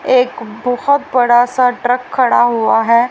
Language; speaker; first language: Hindi; native; Hindi